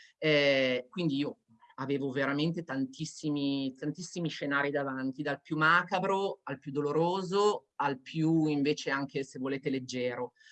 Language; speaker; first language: Italian; native; Italian